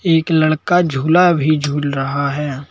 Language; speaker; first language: Hindi; native; Hindi